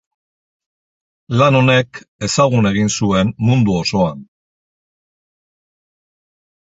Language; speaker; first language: Basque; non-native, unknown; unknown